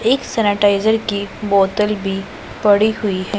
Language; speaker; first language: Hindi; non-native, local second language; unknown